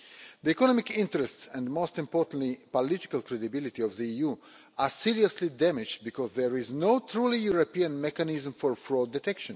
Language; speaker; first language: English; non-native, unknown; Russian